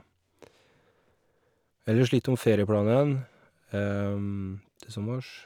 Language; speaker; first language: Norwegian; native; Norwegian